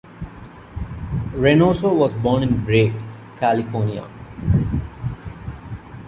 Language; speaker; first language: English; non-native, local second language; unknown